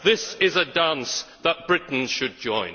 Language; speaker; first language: English; native; English